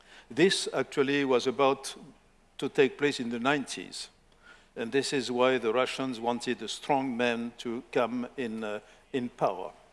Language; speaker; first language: English; non-native, fluent; French